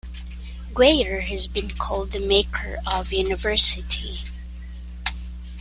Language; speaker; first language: English; non-native, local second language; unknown